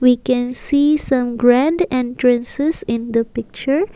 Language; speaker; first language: English; non-native, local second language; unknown